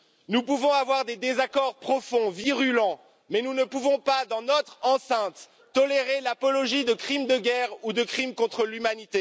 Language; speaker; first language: French; native; French